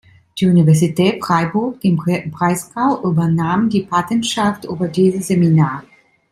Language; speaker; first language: German; non-native, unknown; Italian